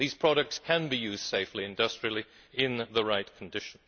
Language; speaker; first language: English; native; English